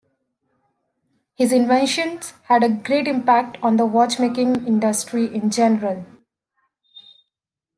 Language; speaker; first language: English; native; English